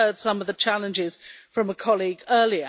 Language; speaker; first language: English; native; English